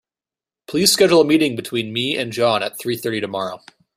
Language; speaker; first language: English; native; English